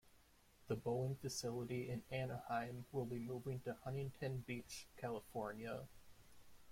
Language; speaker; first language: English; native; English